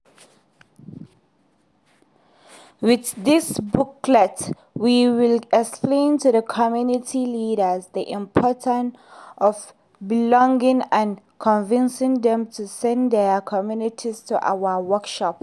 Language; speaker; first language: English; non-native, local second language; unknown